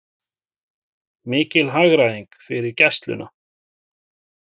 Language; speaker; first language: Icelandic; native; Icelandic